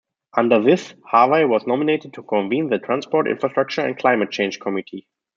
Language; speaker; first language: English; non-native, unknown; German